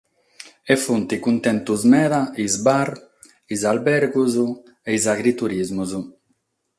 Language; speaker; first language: Sardinian; non-native, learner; Catalan